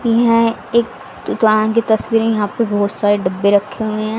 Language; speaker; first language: Hindi; native; Hindi